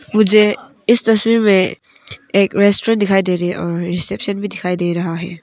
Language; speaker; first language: Hindi; non-native, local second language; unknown